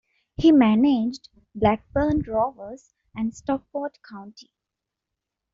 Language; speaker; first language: English; non-native, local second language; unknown